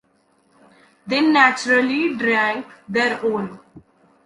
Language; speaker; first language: English; non-native, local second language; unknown